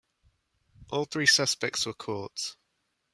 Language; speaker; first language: English; native; English